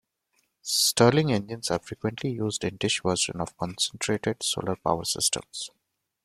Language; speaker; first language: English; non-native, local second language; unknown